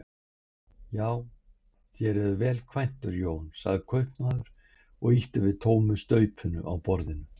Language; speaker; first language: Icelandic; native; Icelandic